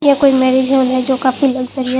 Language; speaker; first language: Hindi; non-native, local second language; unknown